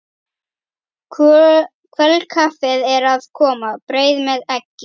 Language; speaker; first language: Icelandic; native; Icelandic